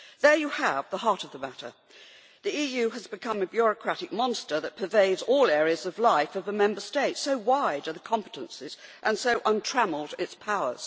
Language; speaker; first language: English; native; English